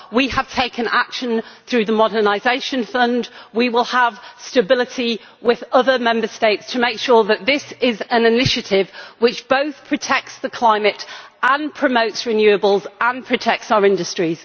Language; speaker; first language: English; native; English